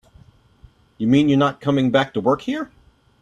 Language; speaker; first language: English; native; English